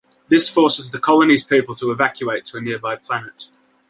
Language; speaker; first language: English; native; English